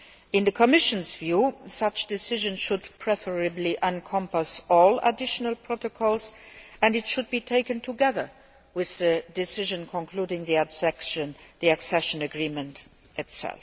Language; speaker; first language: English; non-native, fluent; Luxembourgish